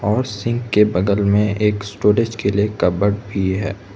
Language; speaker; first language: Hindi; non-native, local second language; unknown